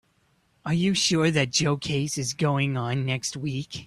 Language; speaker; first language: English; native; English